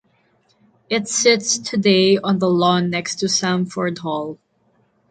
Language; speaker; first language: English; non-native, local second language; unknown